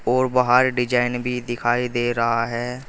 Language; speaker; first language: Hindi; native; Hindi